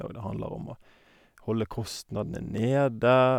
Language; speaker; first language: Norwegian; native; Norwegian